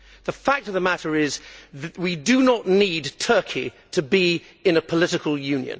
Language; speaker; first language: English; native; English